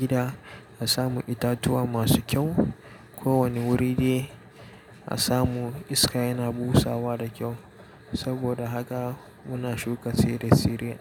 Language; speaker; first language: Hausa; native; Hausa